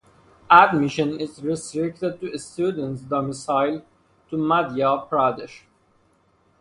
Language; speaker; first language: English; non-native, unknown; Persian